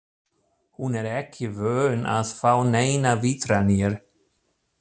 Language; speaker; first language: Icelandic; non-native, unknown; German